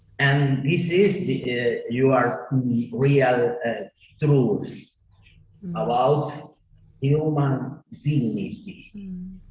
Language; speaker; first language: English; non-native, learner; Spanish